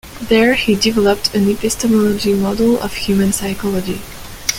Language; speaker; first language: English; non-native, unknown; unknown